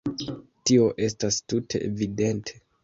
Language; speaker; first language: Esperanto; non-native, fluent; Kinyarwanda